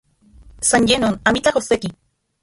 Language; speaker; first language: Central Puebla Nahuatl; non-native, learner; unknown